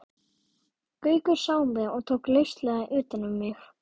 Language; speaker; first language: Icelandic; native; Icelandic